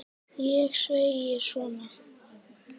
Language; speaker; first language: Icelandic; native; Icelandic